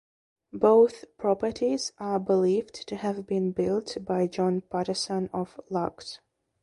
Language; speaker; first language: English; non-native, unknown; Belarusian